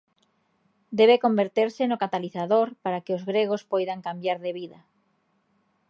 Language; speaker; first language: Galician; native; Galician